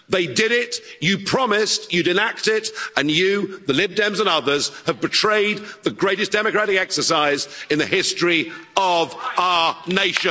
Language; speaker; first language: English; native; English